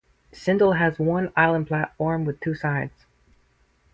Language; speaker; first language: English; native; English